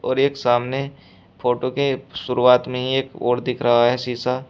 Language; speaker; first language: Hindi; native; Hindi